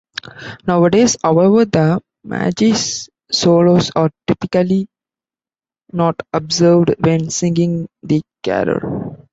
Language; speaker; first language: English; non-native, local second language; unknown